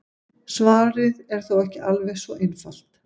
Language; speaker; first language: Icelandic; native; Icelandic